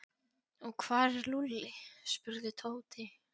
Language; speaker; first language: Icelandic; non-native, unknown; Polish